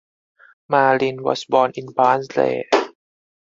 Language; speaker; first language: English; non-native, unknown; Thai